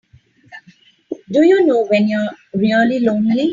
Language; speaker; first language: English; non-native, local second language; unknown